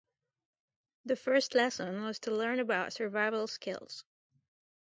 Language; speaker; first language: English; native; English